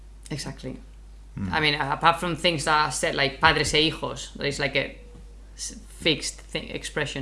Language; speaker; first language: English; non-native, fluent; Spanish